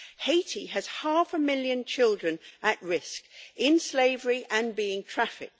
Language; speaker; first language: English; native; English